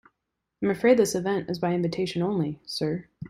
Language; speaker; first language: English; native; English